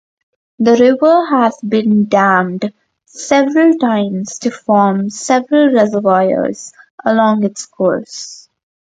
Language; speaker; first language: English; non-native, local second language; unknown